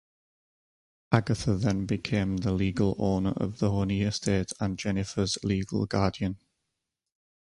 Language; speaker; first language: English; native; English